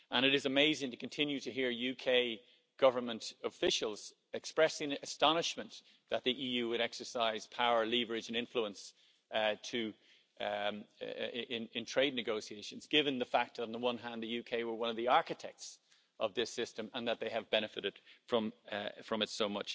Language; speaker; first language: English; native; English